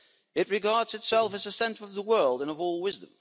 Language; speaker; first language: English; non-native, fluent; Dutch